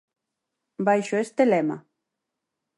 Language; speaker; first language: Galician; native; Galician